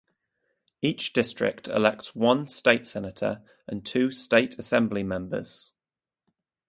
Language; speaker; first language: English; native; English